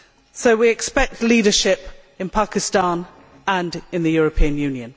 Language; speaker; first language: English; native; English